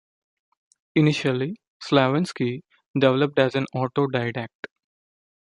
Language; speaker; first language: English; non-native, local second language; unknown